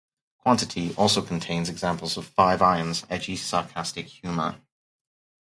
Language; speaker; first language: English; native; English